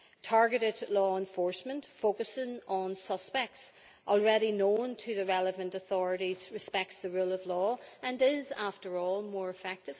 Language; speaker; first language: English; native; English